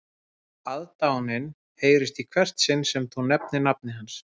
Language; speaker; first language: Icelandic; native; Icelandic